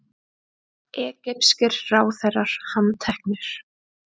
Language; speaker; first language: Icelandic; native; Icelandic